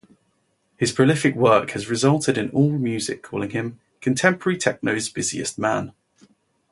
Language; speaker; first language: English; native; English